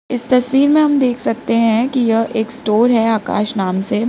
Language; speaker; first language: Hindi; native; Hindi